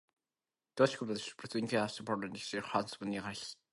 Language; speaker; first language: English; non-native, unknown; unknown